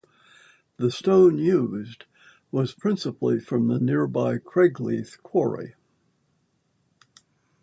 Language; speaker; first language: English; native; English